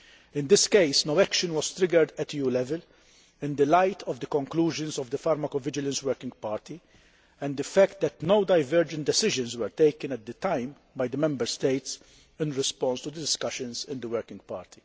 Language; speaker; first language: English; non-native, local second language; Maltese